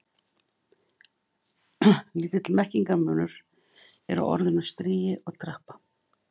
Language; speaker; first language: Icelandic; native; Icelandic